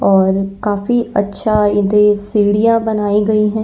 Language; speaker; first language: Hindi; native; Hindi